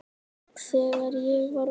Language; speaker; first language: Icelandic; native; Icelandic